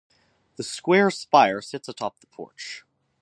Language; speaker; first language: English; native; English